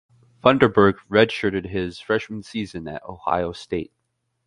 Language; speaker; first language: English; native; English